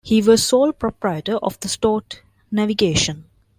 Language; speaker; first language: English; non-native, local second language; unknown